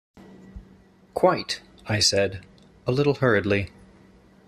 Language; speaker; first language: English; native; English